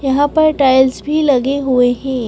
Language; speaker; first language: Hindi; native; Hindi